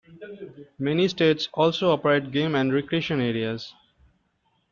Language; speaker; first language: English; non-native, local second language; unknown